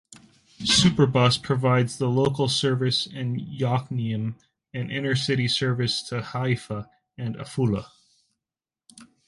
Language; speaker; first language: English; native; English